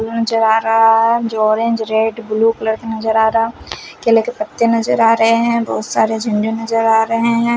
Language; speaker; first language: Hindi; non-native, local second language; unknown